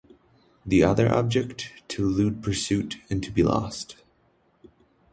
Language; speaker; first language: English; native; English